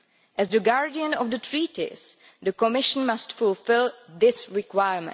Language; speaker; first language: English; non-native, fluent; Czech